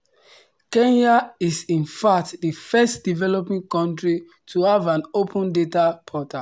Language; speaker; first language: English; non-native, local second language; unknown